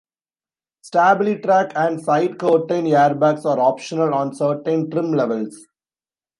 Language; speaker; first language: English; non-native, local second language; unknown